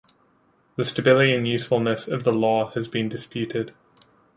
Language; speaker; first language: English; native; English